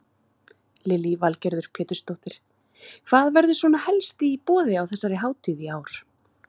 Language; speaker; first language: Icelandic; native; Icelandic